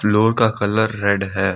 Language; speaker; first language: Hindi; non-native, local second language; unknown